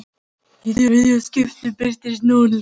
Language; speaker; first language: Icelandic; non-native, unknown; Filipino